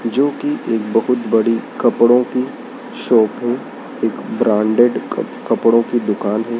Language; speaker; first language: Hindi; native; Hindi